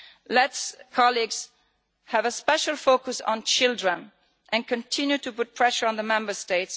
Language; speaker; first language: English; non-native, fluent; Italian